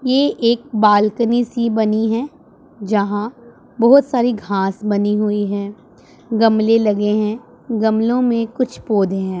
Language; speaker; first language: Hindi; non-native, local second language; Punjabi